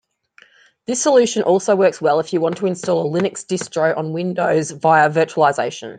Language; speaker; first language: English; native; English